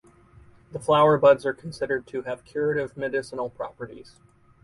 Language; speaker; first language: English; native; English